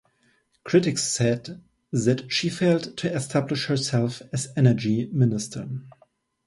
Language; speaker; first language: English; non-native, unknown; German